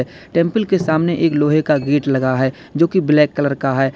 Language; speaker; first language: Hindi; native; Hindi